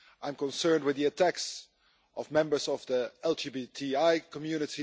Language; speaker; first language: English; non-native, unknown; Dutch